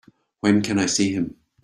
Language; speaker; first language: English; native; English